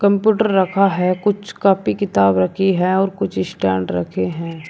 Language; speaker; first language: Hindi; native; Hindi